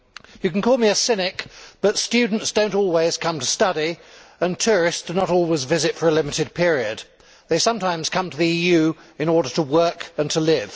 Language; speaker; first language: English; native; English